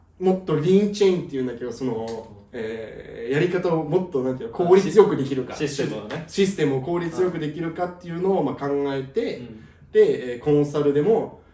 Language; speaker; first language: Japanese; early bilingual, heritage; Japanese